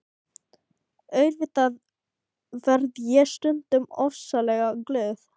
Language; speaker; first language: Icelandic; non-native, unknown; Filipino